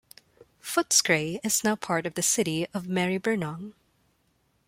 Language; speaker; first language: English; non-native, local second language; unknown